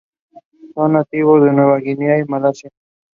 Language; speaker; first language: English; non-native, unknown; Spanish